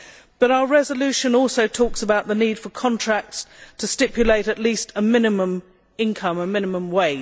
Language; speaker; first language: English; native; English